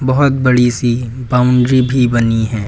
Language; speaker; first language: Hindi; native; Hindi